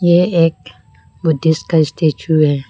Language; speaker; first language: Hindi; non-native, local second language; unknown